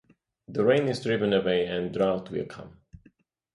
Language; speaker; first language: English; native; English